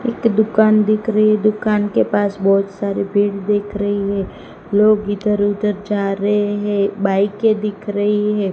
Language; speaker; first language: Hindi; non-native, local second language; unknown